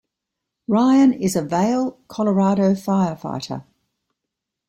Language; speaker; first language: English; native; English